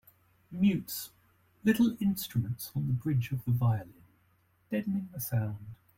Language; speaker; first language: English; native; English